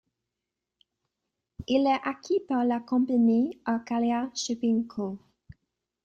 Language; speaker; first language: French; non-native, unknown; English